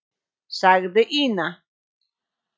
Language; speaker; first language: Icelandic; non-native, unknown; Polish